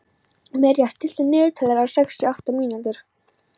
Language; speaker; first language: Icelandic; non-native, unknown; Polish